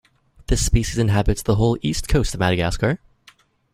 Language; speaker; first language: English; native; English